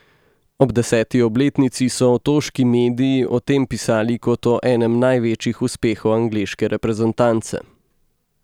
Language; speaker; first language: Slovenian; native; Slovenian